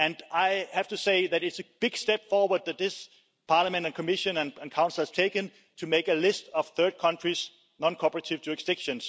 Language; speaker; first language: English; non-native, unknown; Danish